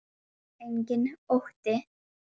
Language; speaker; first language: Icelandic; native; Icelandic